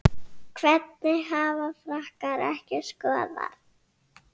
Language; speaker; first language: Icelandic; native; Icelandic